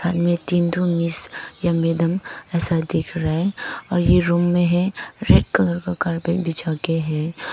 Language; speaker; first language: Hindi; non-native, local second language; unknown